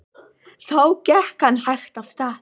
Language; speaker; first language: Icelandic; native; Icelandic